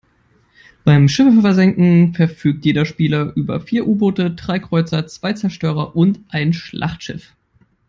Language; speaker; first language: English; non-native, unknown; German